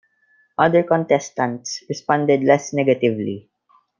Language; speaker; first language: English; non-native, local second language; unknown